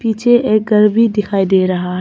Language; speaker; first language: Hindi; non-native, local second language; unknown